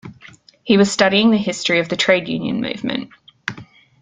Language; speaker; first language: English; native; English